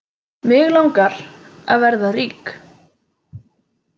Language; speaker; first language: Icelandic; native; Icelandic